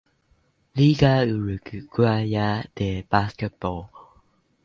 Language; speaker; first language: English; non-native, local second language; Cantonese